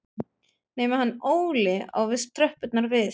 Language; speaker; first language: Icelandic; non-native, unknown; German